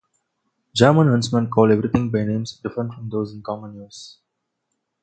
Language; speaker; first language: English; non-native, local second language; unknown